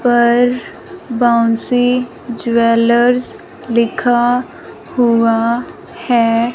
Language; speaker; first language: Hindi; non-native, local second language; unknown